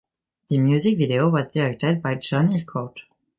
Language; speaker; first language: English; non-native, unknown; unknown